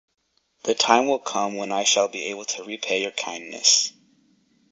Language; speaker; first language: English; native; English